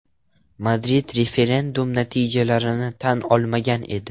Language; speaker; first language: Uzbek; non-native, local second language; Russian